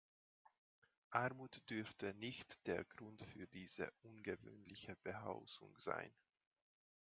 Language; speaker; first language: German; non-native, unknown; Hungarian